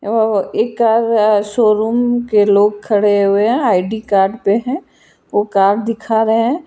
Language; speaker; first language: Hindi; non-native, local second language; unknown